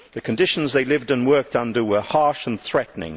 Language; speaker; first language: English; native; English